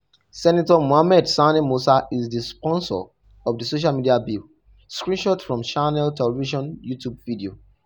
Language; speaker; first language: English; non-native, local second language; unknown